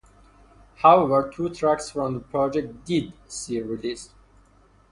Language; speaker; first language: English; non-native, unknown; Persian